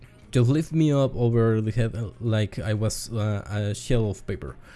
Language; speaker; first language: English; non-native, learner; Spanish